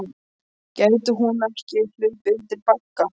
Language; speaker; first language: Icelandic; non-native, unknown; Polish